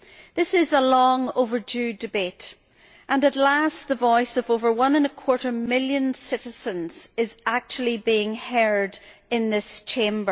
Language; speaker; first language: English; native; English